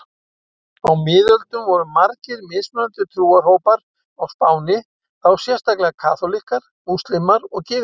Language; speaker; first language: Icelandic; native; Icelandic